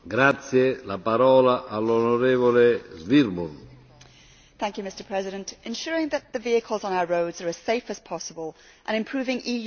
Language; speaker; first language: English; native; English